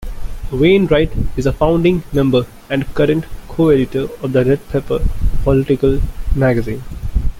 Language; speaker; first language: English; non-native, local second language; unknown